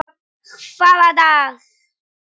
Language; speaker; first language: Icelandic; non-native, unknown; Polish